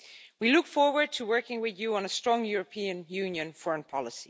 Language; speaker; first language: English; non-native, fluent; Dutch